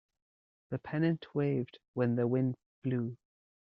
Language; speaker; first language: English; native; English